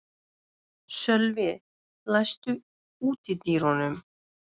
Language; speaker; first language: Icelandic; non-native, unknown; Russian